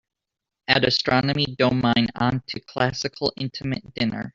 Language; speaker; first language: English; native; English